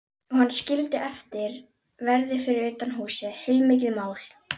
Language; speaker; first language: Icelandic; native; Icelandic